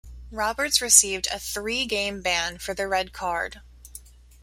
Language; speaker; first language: English; native; English